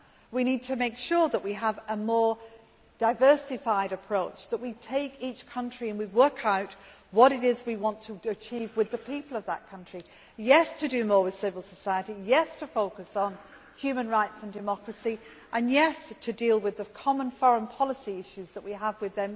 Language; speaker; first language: English; native; English